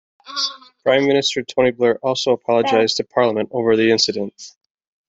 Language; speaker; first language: English; native; English